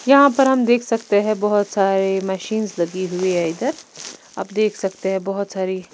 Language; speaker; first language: Hindi; non-native, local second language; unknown